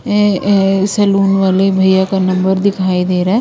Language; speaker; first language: Hindi; non-native, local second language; Punjabi